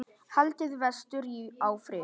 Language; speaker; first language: Icelandic; non-native, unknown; Vietnamese